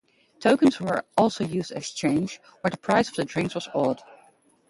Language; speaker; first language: English; native; English